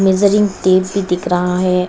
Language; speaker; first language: Hindi; non-native, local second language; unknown